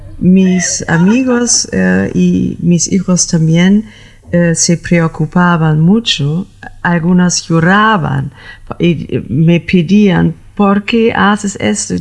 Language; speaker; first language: Spanish; non-native, fluent; German